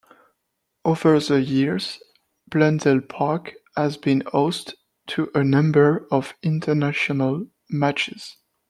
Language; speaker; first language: English; non-native, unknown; French